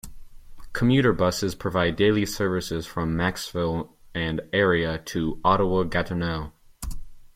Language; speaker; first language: English; native; English